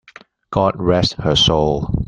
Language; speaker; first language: English; non-native, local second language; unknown